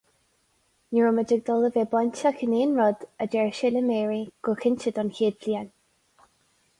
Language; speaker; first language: Irish; non-native, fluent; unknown